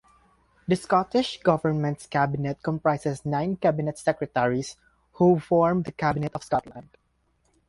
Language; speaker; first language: English; non-native, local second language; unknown